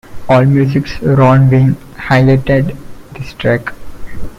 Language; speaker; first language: English; non-native, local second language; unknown